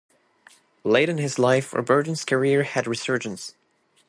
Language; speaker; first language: English; non-native, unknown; French